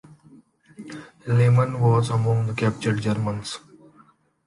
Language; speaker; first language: English; non-native, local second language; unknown